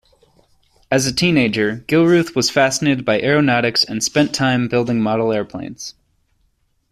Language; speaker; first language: English; native; English